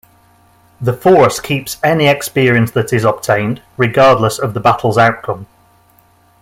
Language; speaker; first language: English; native; English